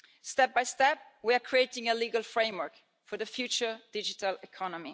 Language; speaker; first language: English; non-native, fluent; Italian